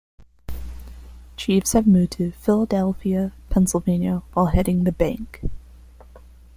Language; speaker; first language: English; non-native, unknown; Spanish